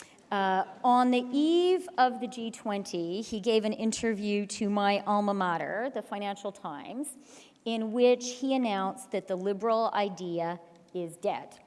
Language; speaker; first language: English; native; English